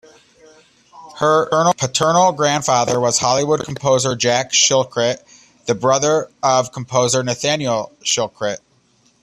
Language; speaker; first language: English; native; English